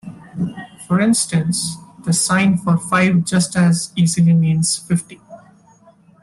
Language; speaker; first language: English; non-native, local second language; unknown